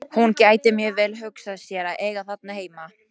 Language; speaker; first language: Icelandic; non-native, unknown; Polish